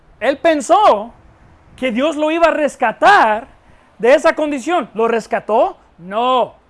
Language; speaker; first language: Spanish; non-native, fluent; English